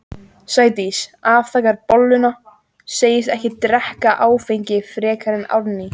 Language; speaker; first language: Icelandic; native; Icelandic